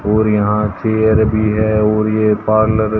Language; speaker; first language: Hindi; native; Hindi